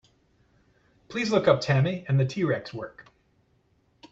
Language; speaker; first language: English; native; English